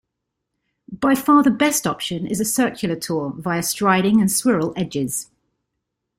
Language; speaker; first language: English; native; English